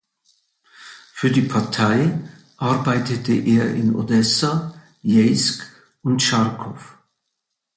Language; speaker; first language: German; native; German